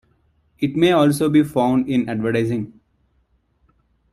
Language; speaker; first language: English; non-native, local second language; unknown